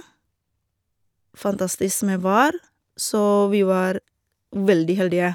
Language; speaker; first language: Norwegian; non-native, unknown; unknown